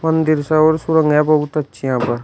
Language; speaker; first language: Hindi; native; Hindi